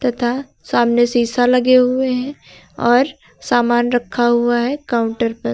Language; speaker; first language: Hindi; native; Hindi